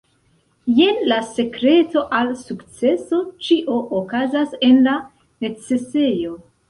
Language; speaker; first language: Esperanto; non-native, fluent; Central Kurdish